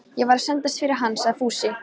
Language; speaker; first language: Icelandic; non-native, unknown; Polish